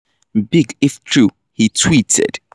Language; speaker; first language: English; non-native, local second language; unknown